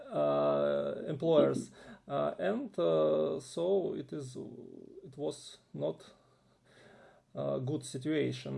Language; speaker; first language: English; non-native, learner; Russian